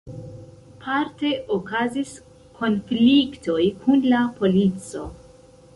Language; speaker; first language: Esperanto; non-native, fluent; Central Kurdish